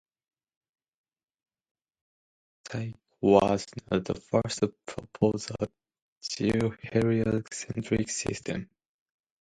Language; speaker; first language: English; non-native, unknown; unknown